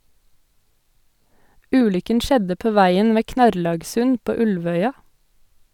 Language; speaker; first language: Norwegian; native; Norwegian